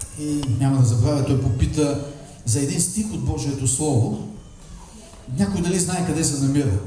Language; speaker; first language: Bulgarian; native; Bulgarian